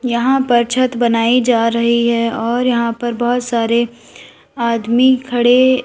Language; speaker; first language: Hindi; native; Hindi